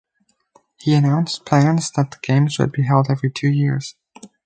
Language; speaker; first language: English; native; English